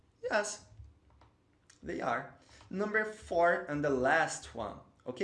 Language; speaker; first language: English; non-native, fluent; Portuguese